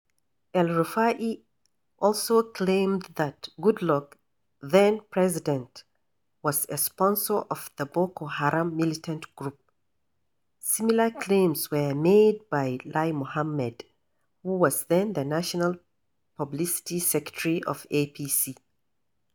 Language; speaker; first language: English; non-native, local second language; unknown